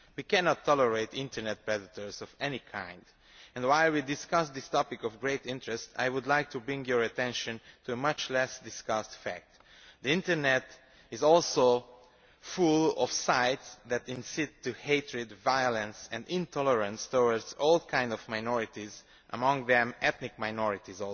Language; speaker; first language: English; non-native, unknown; Romanian